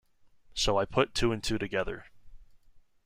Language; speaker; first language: English; native; English